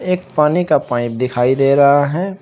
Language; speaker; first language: Hindi; native; Hindi